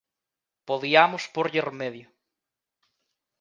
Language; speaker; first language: Galician; native; Galician